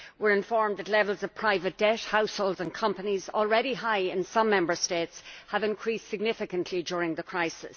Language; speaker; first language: English; native; English